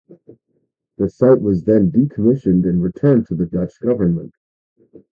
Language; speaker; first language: English; native; English